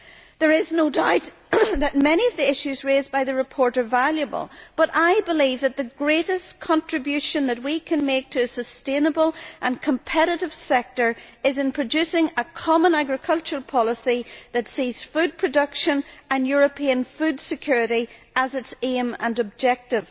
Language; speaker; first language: English; native; English